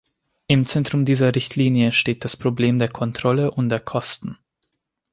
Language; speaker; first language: German; non-native, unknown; Hungarian